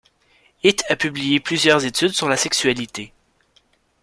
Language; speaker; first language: French; native; French